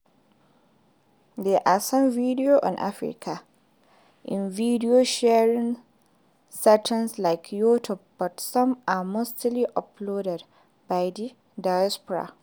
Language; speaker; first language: English; non-native, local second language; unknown